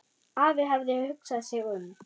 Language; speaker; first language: Icelandic; non-native, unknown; German